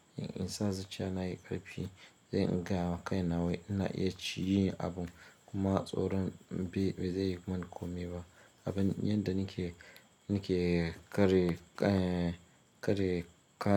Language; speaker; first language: Hausa; non-native, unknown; Yoruba